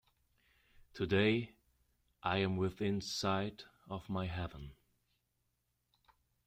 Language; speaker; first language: English; non-native, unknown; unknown